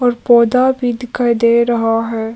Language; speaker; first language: Hindi; non-native, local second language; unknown